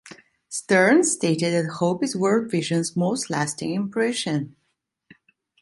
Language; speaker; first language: English; non-native, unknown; Italian